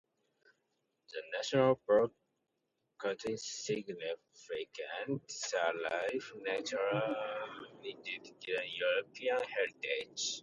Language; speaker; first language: English; non-native, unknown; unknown